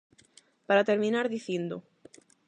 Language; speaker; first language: Galician; non-native, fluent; Spanish